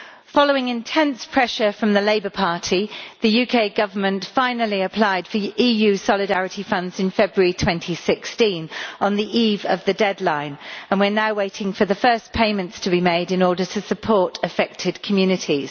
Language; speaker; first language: English; native; English